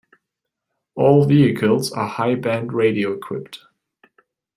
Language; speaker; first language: English; non-native, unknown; German